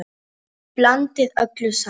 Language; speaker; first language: Icelandic; non-native, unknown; Polish